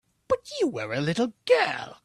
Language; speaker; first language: English; native; English